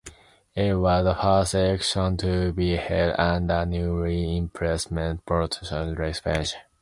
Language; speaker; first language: English; non-native, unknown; Japanese